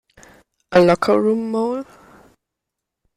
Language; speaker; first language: English; non-native, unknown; German